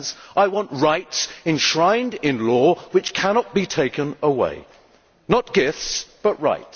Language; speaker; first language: English; native; English